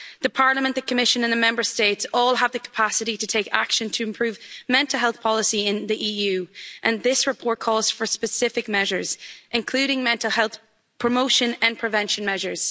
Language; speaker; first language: English; native; English